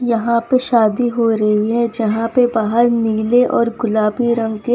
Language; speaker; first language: Hindi; non-native, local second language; Gujarati